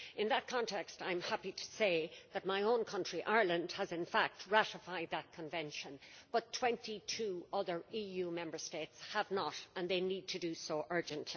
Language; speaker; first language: English; native; English